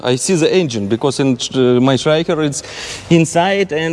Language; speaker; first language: English; non-native, learner; Russian